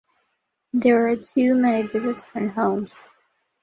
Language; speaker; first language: English; non-native, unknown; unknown